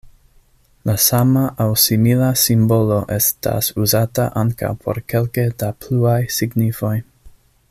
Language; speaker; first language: Esperanto; non-native, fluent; English